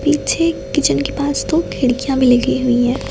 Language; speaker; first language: Hindi; non-native, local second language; Gujarati